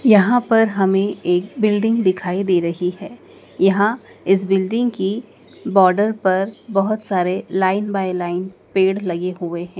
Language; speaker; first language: Hindi; native; Hindi